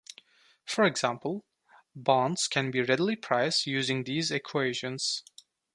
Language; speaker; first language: English; non-native, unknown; Turkish